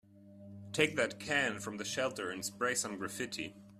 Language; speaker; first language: English; non-native, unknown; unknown